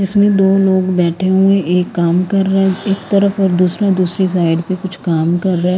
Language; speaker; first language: Hindi; native; Hindi